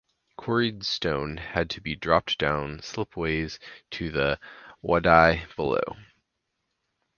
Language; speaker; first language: English; native; English